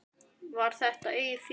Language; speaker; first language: Icelandic; native; Icelandic